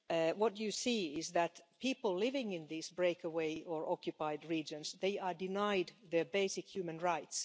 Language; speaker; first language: English; non-native, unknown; Finnish